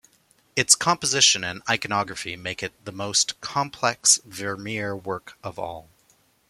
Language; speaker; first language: English; native; English